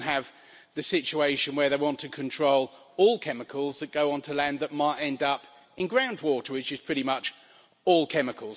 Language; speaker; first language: English; native; English